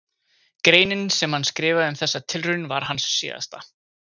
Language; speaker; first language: Icelandic; native; Icelandic